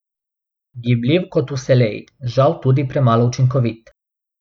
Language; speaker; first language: Slovenian; non-native, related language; Bosnian